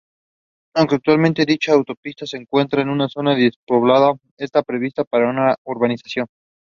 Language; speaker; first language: English; non-native, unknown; Spanish